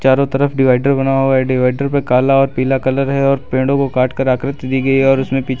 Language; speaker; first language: Hindi; native; Hindi